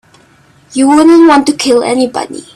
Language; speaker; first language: English; non-native, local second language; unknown